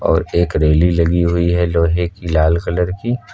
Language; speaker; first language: Hindi; native; Hindi